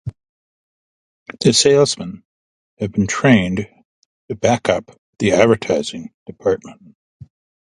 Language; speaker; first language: English; native; English